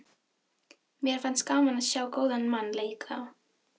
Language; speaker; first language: Icelandic; non-native, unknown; Filipino